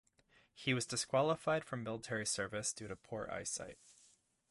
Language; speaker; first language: English; native; English